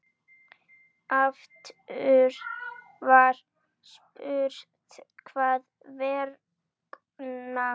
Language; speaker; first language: Icelandic; native; Icelandic